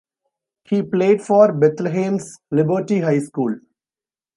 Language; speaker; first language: English; non-native, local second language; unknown